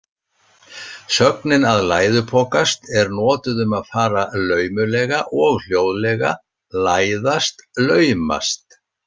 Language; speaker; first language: Icelandic; native; Icelandic